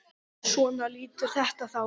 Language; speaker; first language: Icelandic; non-native, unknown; English